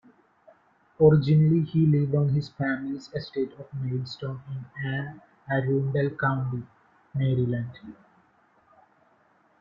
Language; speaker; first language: English; non-native, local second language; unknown